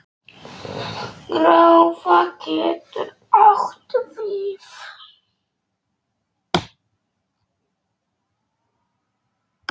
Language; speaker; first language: Icelandic; non-native, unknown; Polish